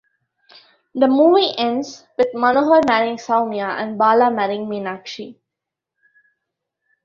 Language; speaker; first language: English; non-native, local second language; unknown